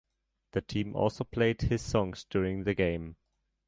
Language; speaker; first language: English; non-native, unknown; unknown